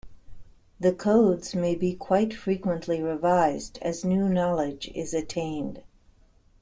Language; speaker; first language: English; native; English